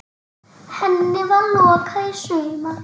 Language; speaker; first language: Icelandic; native; Icelandic